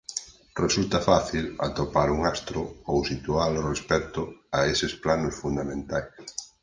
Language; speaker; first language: Galician; native; Galician